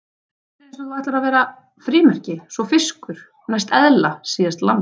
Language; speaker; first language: Icelandic; native; Icelandic